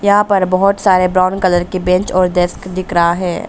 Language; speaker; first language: Hindi; non-native, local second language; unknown